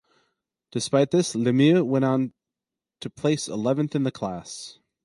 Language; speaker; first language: English; native; English